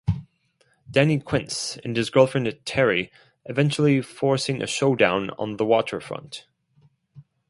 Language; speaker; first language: English; non-native, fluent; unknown